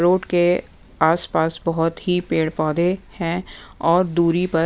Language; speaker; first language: Hindi; non-native, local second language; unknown